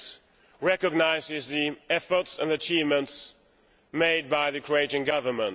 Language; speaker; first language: English; non-native, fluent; Swedish